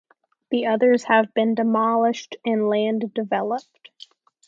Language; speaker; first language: English; native; English